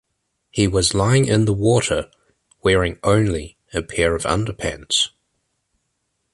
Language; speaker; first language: English; native; English